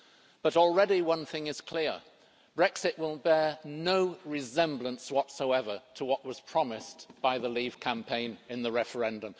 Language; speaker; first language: English; native; English